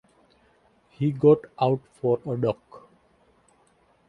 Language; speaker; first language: English; non-native, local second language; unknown